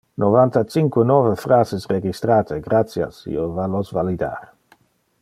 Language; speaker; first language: Interlingua; non-native, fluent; Dutch